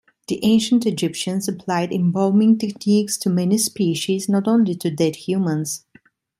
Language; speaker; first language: English; non-native, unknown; Italian